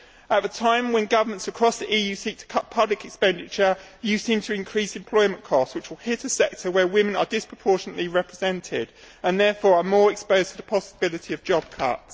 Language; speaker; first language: English; native; English